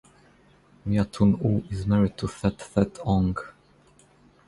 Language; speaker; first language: English; non-native, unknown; Croatian